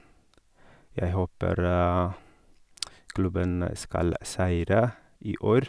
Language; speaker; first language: Norwegian; non-native, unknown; Oromo